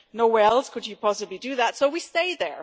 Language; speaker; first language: English; non-native, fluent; German